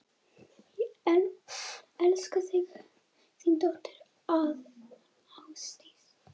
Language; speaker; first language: Icelandic; native; Icelandic